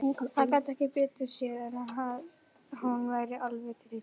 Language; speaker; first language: Icelandic; native; Icelandic